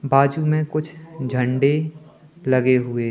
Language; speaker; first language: Hindi; native; Hindi